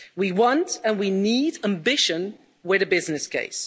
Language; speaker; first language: English; non-native, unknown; Dutch